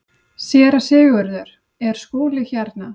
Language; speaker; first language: Icelandic; native; Icelandic